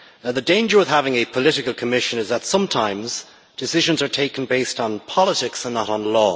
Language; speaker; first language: English; native; English